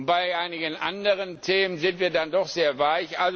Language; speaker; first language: German; non-native, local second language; Luxembourgish